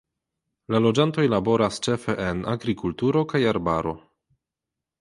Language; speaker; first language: Esperanto; non-native, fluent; Polish